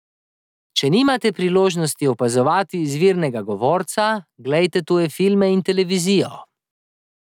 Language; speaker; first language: Slovenian; native; Slovenian